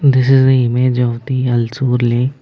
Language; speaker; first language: English; non-native, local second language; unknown